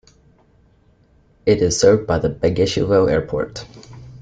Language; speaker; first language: English; native; English